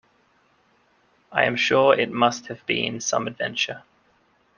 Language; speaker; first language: English; native; English